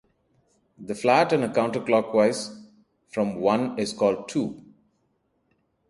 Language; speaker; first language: English; non-native, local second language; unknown